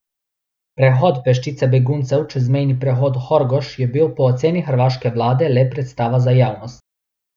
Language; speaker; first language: Slovenian; non-native, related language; Bosnian